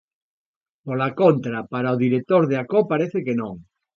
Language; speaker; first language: Galician; native; Galician